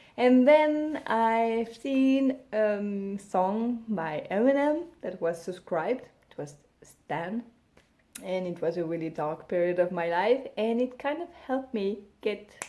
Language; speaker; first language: English; non-native, fluent; French